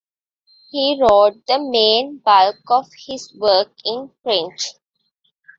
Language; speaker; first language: English; non-native, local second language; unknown